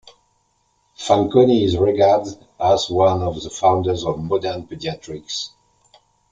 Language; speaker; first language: English; non-native, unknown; French